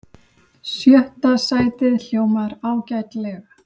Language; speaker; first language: Icelandic; native; Icelandic